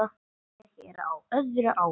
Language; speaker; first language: Icelandic; non-native, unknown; English